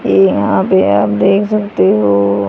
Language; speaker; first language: Hindi; native; Hindi